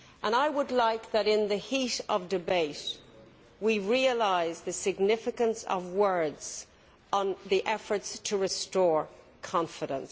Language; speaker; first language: English; native; English